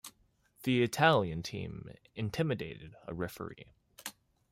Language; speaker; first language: English; non-native, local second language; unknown